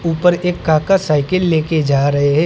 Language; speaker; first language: Hindi; non-native, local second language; Gujarati